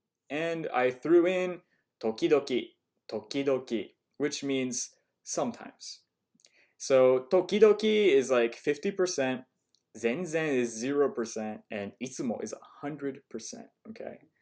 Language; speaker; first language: English; native; English